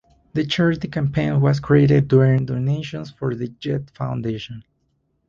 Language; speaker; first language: English; non-native, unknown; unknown